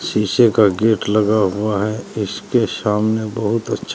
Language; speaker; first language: Hindi; native; Hindi